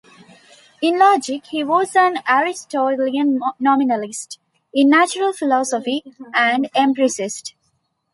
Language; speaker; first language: English; non-native, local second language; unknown